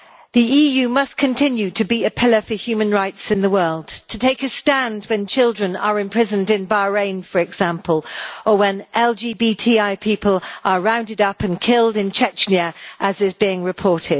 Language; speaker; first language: English; native; English